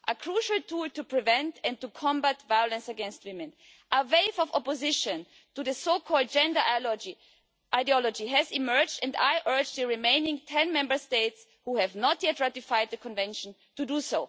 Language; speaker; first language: English; non-native, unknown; German